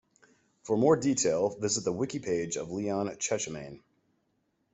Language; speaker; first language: English; native; English